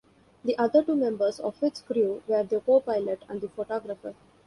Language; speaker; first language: English; non-native, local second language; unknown